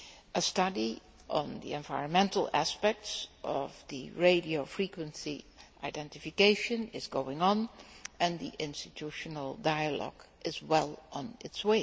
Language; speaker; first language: English; non-native, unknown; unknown